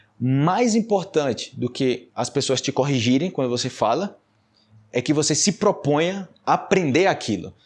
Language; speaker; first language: Portuguese; non-native, fluent; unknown